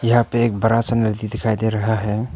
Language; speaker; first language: Hindi; non-native, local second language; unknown